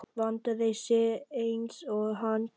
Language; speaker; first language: Icelandic; non-native, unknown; Vietnamese